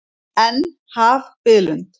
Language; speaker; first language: Icelandic; native; Icelandic